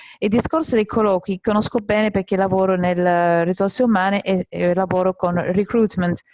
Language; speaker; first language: Italian; non-native, fluent; English